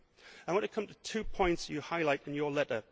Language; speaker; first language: English; native; English